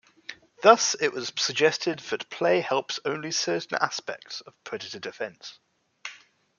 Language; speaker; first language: English; native; English